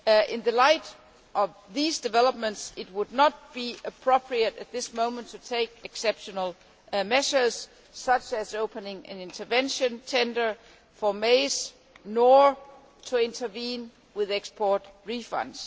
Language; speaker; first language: English; non-native, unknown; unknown